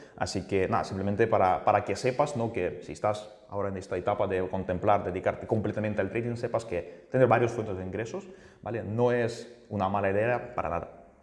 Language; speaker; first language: Spanish; non-native, fluent; Russian